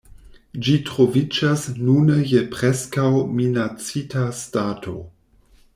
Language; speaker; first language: Esperanto; non-native, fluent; German